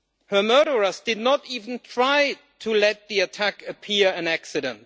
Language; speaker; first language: English; non-native, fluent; German